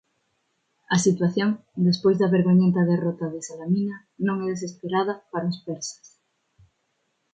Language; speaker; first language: Galician; non-native, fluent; Spanish